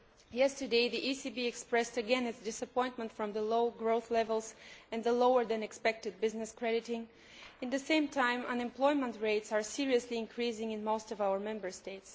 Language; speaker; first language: English; non-native, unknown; Bulgarian